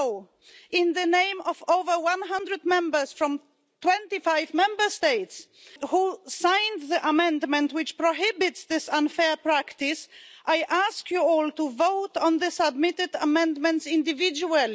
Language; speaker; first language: English; non-native, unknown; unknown